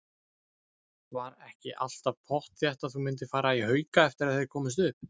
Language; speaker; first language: Icelandic; native; Icelandic